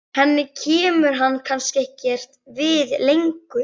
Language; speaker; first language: Icelandic; native; Icelandic